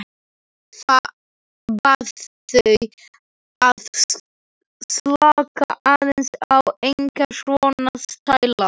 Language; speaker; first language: Icelandic; non-native, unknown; Slovak